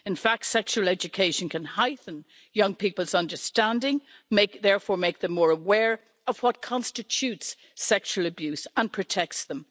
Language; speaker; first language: English; native; English